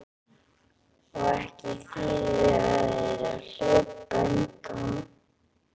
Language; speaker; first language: Icelandic; native; Icelandic